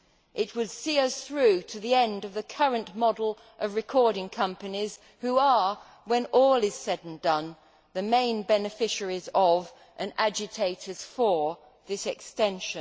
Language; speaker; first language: English; native; English